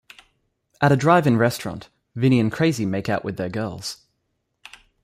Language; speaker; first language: English; native; English